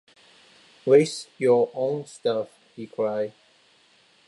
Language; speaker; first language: English; non-native, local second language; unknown